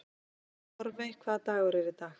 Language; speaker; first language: Icelandic; native; Icelandic